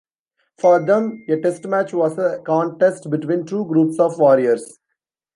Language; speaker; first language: English; non-native, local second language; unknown